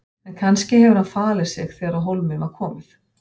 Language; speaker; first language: Icelandic; native; Icelandic